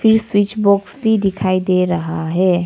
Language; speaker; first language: Hindi; non-native, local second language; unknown